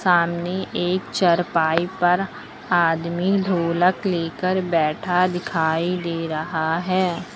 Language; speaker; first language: Hindi; native; Hindi